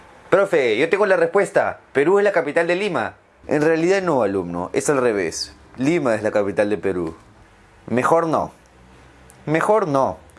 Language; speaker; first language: Spanish; native; Spanish